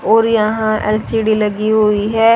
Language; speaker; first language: Hindi; native; Hindi